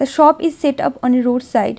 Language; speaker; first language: English; non-native, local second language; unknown